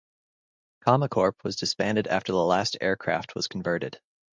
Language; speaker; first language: English; native; English